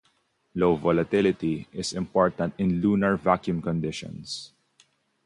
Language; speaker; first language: English; non-native, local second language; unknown